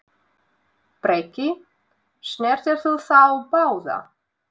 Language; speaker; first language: Icelandic; non-native, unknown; Russian